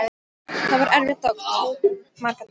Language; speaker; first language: Icelandic; non-native, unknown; Polish